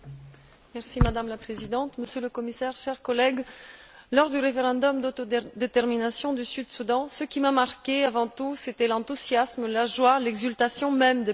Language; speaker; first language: French; non-native, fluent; Bulgarian